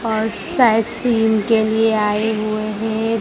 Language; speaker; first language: Hindi; non-native, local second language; Gujarati